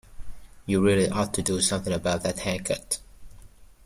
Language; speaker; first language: English; native; English